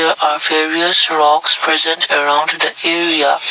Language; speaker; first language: English; non-native, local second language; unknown